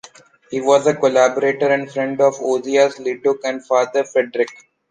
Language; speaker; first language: English; non-native, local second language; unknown